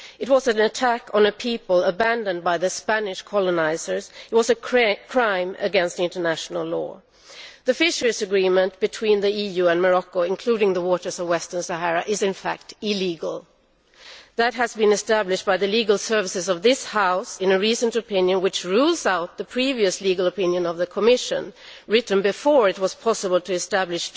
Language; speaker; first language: English; non-native, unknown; Swedish